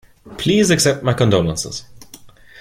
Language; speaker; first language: English; non-native, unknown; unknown